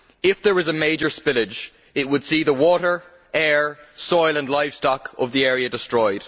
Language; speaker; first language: English; native; English